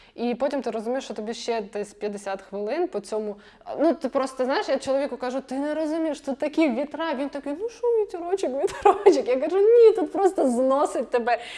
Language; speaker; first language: Ukrainian; non-native, related language; Russian